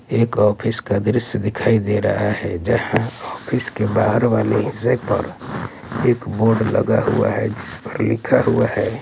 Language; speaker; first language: Hindi; native; Hindi